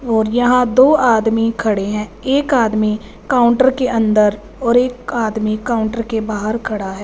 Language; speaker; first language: Hindi; non-native, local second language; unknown